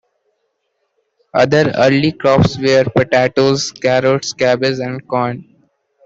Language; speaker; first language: English; native; English